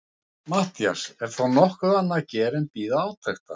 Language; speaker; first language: Icelandic; non-native, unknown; Russian